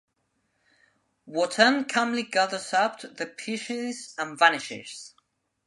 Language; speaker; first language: English; non-native, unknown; Spanish